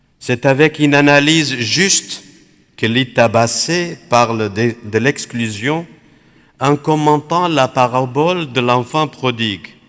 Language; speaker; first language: French; non-native, fluent; Aramaic